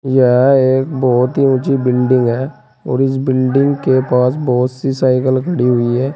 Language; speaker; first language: Hindi; native; Hindi